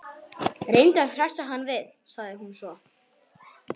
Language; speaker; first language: Icelandic; non-native, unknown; Polish